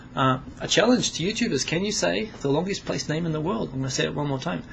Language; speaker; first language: English; native; English